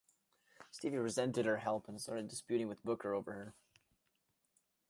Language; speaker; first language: English; native; English